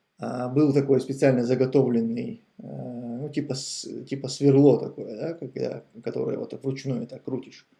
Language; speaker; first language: Russian; non-native, local second language; Chechen